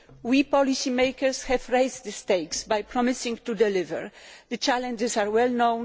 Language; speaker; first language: English; non-native, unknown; Polish